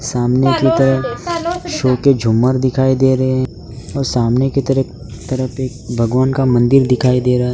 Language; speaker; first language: Hindi; non-native, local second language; Gujarati